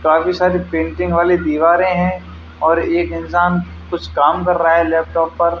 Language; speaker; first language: Hindi; native; Hindi